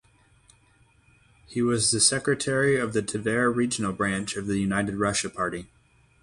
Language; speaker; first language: English; native; English